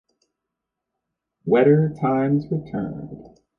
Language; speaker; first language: English; native; English